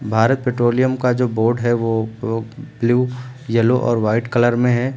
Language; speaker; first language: Hindi; native; Hindi